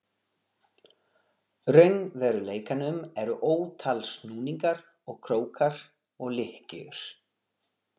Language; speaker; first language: Icelandic; non-native, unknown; Portuguese